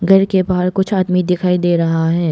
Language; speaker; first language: Hindi; non-native, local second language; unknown